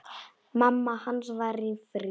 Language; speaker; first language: Icelandic; non-native, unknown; Polish